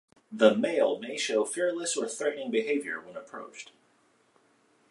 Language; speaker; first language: English; native; English